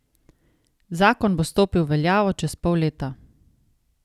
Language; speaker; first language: Slovenian; native; Slovenian